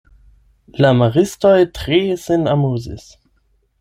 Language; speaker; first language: Esperanto; non-native, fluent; German